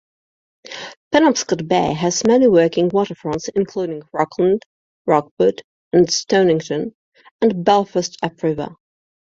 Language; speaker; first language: English; native; English